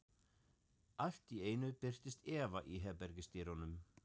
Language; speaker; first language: Icelandic; non-native, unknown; German